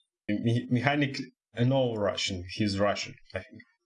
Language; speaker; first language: English; non-native, learner; Russian